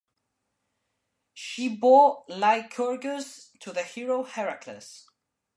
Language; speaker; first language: English; non-native, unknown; Spanish